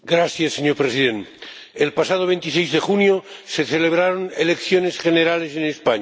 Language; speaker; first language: Spanish; non-native, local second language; Catalan